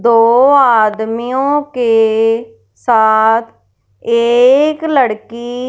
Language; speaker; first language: Hindi; non-native, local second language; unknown